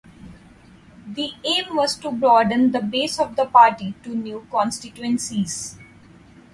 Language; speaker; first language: English; non-native, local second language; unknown